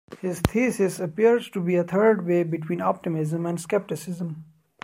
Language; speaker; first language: English; non-native, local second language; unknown